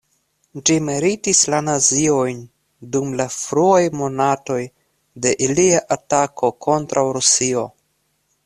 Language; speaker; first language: Esperanto; non-native, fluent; Russian